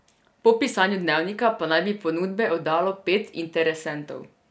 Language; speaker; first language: Slovenian; non-native, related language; Serbian